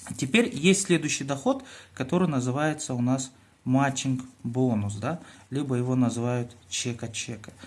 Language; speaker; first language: Russian; native; Russian